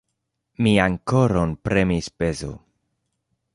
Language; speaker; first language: Esperanto; non-native, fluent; Spanish